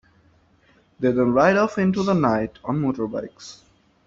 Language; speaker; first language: English; non-native, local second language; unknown